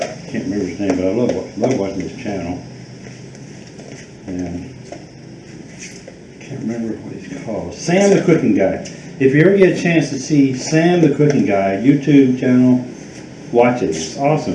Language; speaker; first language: English; native; English